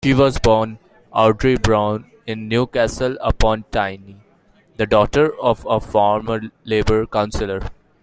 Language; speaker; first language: English; non-native, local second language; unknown